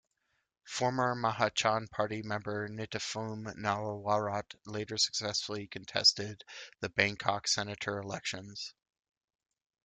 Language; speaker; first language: English; native; English